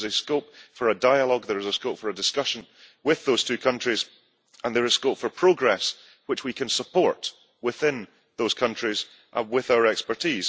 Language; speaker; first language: English; early bilingual, heritage; English